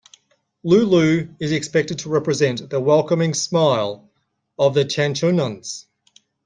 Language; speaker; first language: English; native; English